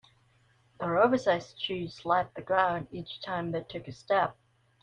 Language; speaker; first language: English; non-native, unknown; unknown